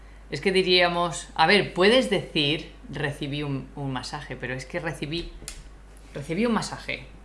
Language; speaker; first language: Spanish; native; Spanish